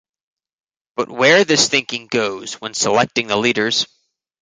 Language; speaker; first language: English; native; English